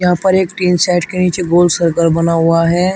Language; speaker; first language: Hindi; native; Hindi